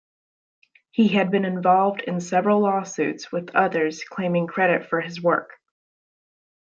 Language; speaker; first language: English; native; English